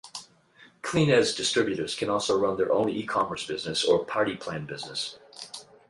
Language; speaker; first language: English; native; English